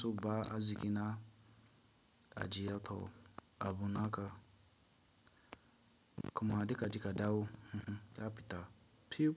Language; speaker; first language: Hausa; non-native, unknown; Tiv